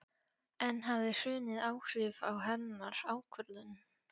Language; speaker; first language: Icelandic; non-native, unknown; Polish